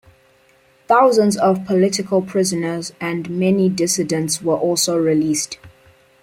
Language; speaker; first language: English; native; English